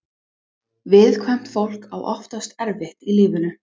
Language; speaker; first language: Icelandic; non-native, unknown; English